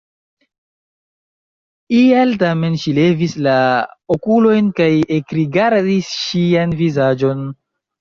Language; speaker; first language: Esperanto; non-native, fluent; Chinese